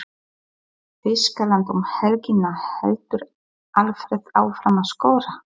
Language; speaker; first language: Icelandic; non-native, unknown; Polish